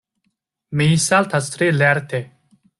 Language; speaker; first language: Esperanto; non-native, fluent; Chinese